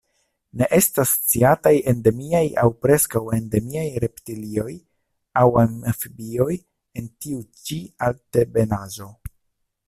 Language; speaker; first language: Esperanto; non-native, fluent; Italian